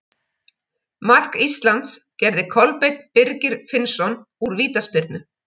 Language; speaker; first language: Icelandic; native; Icelandic